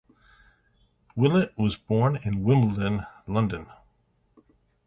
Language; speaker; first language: English; native; English